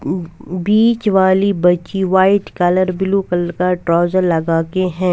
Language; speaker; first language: Hindi; non-native, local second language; Punjabi